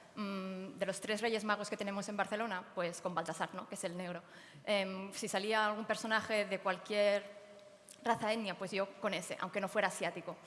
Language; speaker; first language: Spanish; native; Spanish